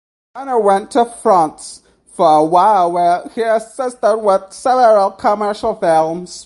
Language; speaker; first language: English; native; English